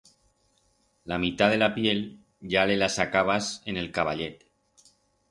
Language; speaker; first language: Aragonese; non-native, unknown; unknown